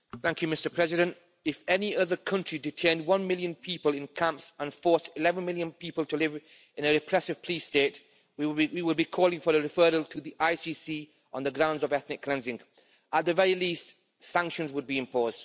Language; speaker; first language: English; native; English